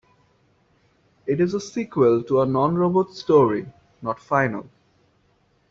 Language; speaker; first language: English; non-native, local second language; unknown